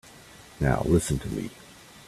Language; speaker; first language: English; native; English